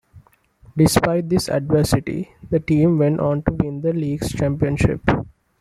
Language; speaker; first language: English; non-native, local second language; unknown